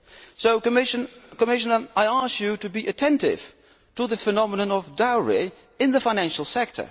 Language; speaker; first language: English; non-native, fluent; Dutch